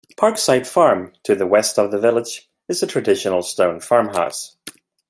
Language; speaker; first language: English; non-native, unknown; Swedish